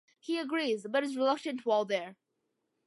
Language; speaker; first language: English; early bilingual, other home language; Malayalam